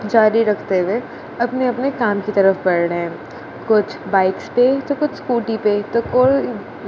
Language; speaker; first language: Hindi; non-native, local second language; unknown